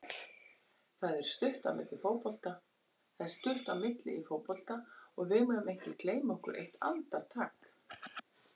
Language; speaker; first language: Icelandic; native; Icelandic